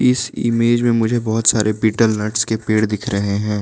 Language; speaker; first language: Hindi; non-native, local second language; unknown